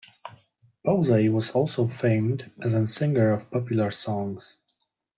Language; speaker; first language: English; non-native, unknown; Polish